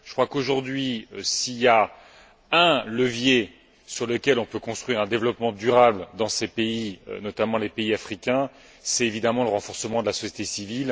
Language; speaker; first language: French; native; French